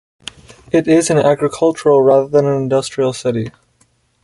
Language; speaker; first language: English; native; English